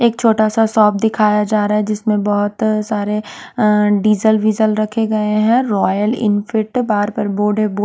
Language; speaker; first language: Hindi; non-native, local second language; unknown